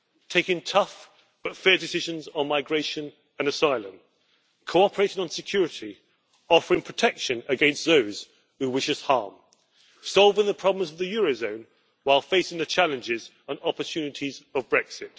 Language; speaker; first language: English; native; English